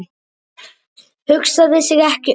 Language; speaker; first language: Icelandic; native; Icelandic